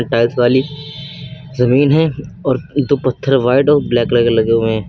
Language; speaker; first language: Hindi; native; Hindi